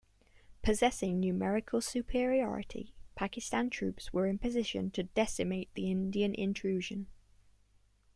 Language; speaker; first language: English; native; English